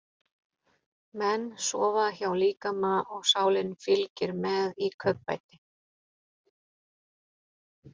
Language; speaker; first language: Icelandic; non-native, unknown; Polish